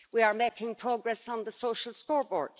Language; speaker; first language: English; native; English